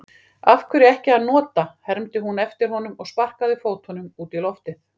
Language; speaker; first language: Icelandic; native; Icelandic